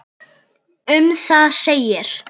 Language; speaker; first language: Icelandic; native; Icelandic